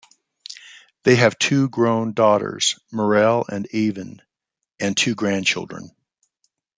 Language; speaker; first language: English; native; English